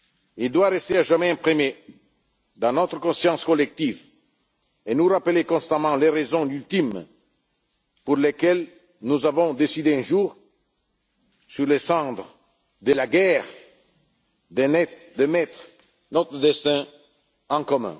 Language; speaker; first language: French; non-native, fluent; Italian